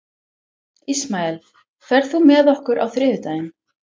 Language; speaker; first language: Icelandic; non-native, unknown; English